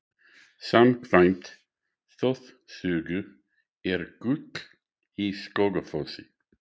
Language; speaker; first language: Icelandic; non-native, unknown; English